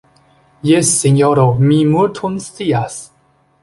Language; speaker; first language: Esperanto; non-native, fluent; Chinese